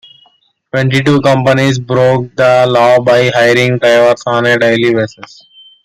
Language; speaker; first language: English; non-native, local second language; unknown